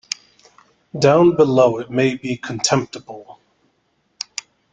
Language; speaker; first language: English; native; English